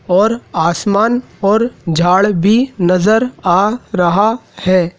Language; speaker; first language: Hindi; native; Hindi